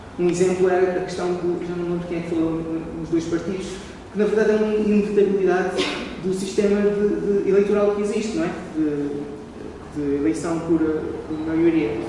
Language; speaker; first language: Portuguese; non-native, local second language; Kabuverdianu